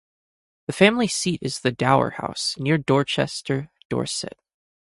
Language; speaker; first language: English; native; English